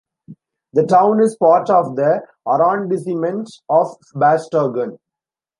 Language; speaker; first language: English; non-native, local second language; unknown